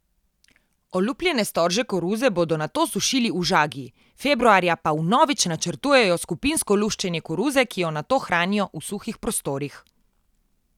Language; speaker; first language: Slovenian; native; Slovenian